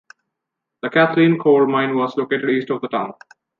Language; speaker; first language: English; non-native, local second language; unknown